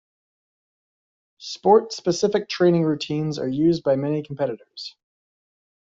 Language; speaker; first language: English; native; English